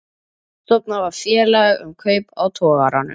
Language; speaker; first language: Icelandic; native; Icelandic